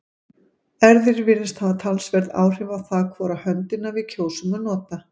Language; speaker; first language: Icelandic; native; Icelandic